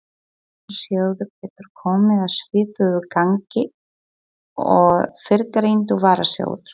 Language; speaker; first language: Icelandic; non-native, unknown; Polish